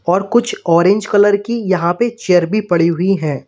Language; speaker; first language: Hindi; native; Hindi